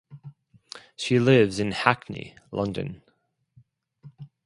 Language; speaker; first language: English; non-native, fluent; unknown